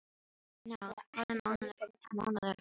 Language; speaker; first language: Icelandic; non-native, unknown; Filipino